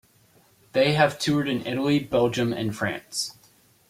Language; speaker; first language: English; native; English